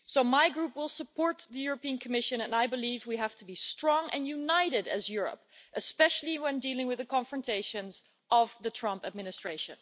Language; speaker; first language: English; non-native, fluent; Dutch